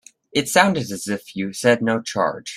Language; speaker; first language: English; native; English